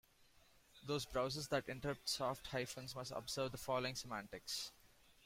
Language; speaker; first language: English; non-native, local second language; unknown